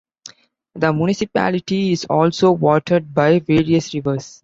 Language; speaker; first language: English; non-native, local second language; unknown